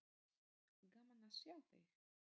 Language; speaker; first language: Icelandic; non-native, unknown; Polish